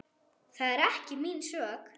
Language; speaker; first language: Icelandic; non-native, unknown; German